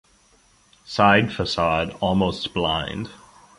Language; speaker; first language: English; native; English